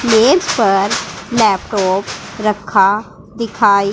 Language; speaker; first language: Hindi; non-native, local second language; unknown